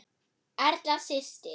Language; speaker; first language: Icelandic; non-native, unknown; German